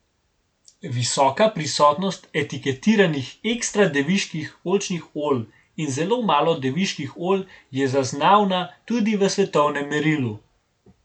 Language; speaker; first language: Slovenian; native; Slovenian